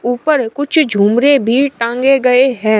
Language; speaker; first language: Hindi; native; Hindi